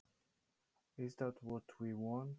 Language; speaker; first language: Icelandic; non-native, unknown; Polish